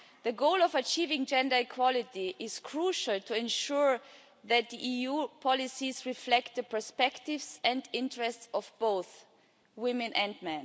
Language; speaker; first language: English; non-native, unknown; German